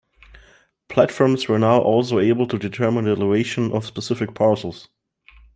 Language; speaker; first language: English; non-native, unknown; German